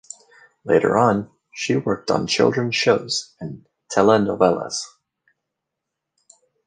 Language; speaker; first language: English; native; English